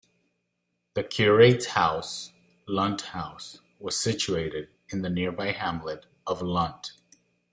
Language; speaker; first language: English; non-native, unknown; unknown